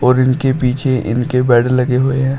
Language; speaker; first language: Hindi; native; Hindi